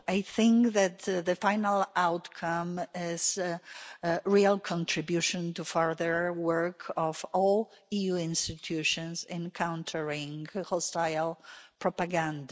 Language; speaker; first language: English; non-native, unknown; Polish